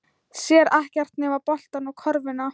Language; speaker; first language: Icelandic; non-native, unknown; Thai